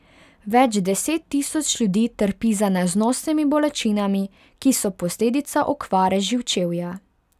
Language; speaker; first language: Slovenian; non-native, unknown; Hungarian